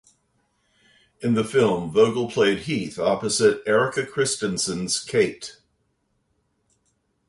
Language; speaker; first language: English; native; English